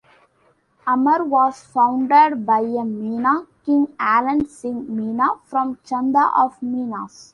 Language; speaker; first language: English; non-native, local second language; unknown